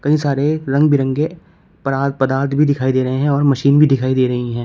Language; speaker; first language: Hindi; native; Hindi